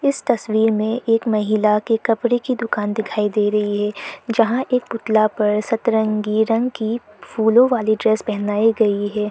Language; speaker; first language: Hindi; non-native, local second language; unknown